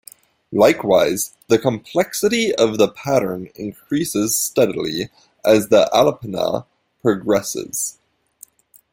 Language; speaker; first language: English; native; English